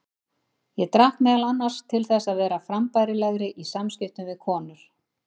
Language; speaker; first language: Icelandic; native; Icelandic